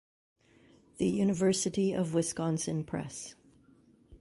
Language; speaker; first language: English; native; English